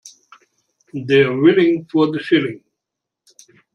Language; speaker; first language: English; non-native, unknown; German